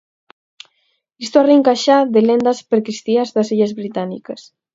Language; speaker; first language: Galician; native; Galician